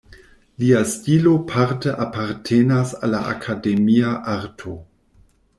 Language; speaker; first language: Esperanto; non-native, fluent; German